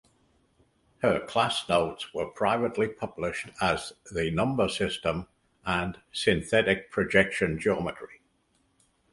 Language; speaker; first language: English; native; English